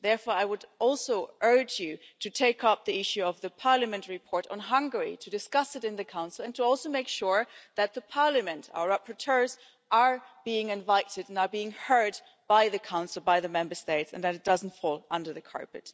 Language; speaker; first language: English; non-native, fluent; German